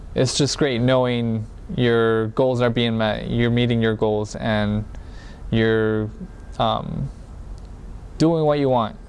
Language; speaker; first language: English; early bilingual, other home language; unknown